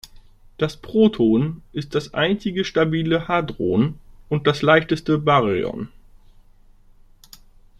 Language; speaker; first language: German; native; German